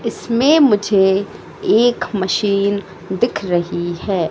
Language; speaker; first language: Hindi; native; Hindi